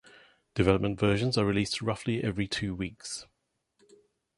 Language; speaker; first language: English; native; English